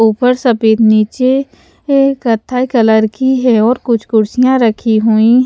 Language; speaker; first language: Hindi; native; Hindi